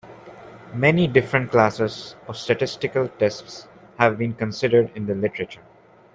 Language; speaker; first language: English; non-native, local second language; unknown